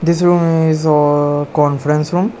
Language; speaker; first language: English; non-native, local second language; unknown